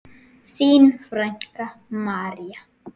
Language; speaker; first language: Icelandic; native; Icelandic